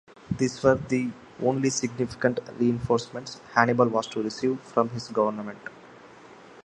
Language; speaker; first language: English; non-native, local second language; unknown